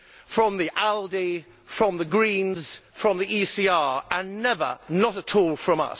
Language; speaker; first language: English; native; English